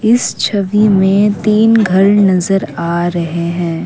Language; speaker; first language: Hindi; non-native, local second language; Assamese